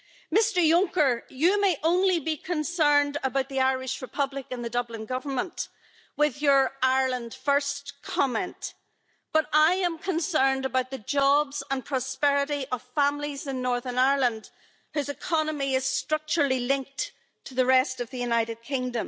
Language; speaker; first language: English; native; English